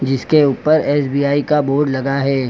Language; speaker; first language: Hindi; native; Hindi